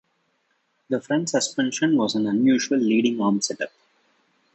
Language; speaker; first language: English; non-native, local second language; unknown